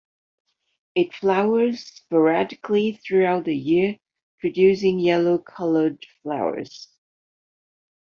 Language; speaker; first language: English; non-native, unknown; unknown